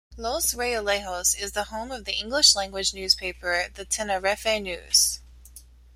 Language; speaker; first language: English; native; English